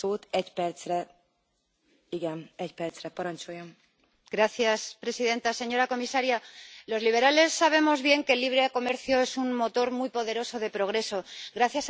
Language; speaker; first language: Spanish; native; Spanish